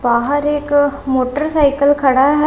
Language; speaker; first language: Hindi; non-native, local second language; Punjabi